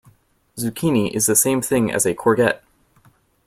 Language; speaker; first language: English; native; English